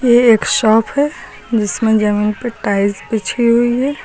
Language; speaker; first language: Hindi; native; Hindi